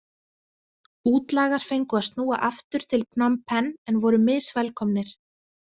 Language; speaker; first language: Icelandic; native; Icelandic